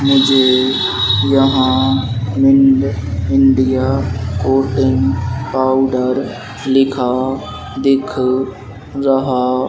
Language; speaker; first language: Hindi; native; Hindi